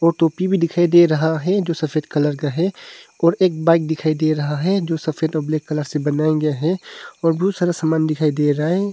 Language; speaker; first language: Hindi; early bilingual, other home language; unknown